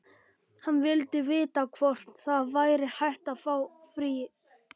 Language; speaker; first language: Icelandic; non-native, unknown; Polish